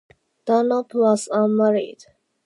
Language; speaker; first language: English; non-native, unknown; Japanese